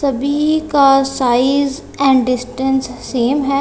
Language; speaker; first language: Hindi; non-native, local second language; Punjabi